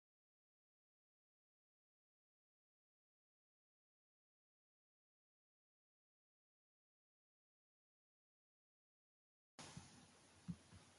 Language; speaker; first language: English; native; English